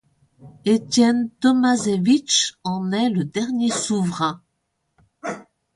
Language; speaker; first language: French; native; French